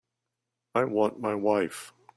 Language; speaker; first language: English; native; English